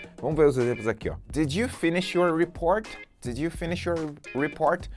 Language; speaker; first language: English; non-native, fluent; Portuguese